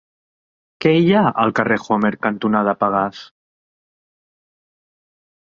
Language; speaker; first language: Catalan; native; Catalan